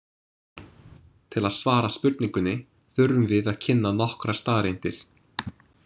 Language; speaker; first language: Icelandic; non-native, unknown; English